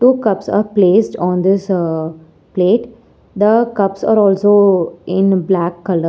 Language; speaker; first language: English; non-native, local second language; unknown